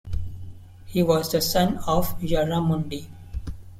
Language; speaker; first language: English; non-native, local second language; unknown